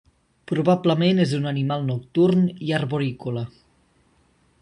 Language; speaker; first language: Catalan; native; Catalan